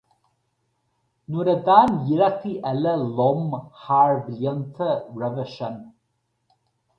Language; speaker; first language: Irish; native; Irish